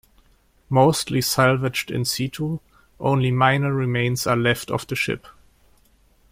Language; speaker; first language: English; non-native, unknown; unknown